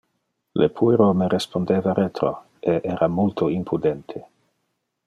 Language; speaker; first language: Interlingua; non-native, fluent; Dutch